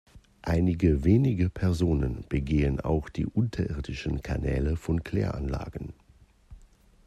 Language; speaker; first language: German; native; German